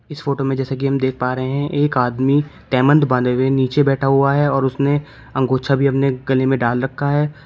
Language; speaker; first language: Hindi; native; Hindi